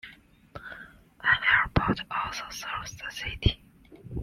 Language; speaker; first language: English; non-native, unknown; Chinese